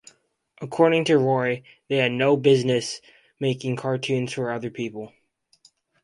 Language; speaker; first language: English; native; English